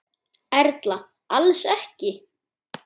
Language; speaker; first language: Icelandic; native; Icelandic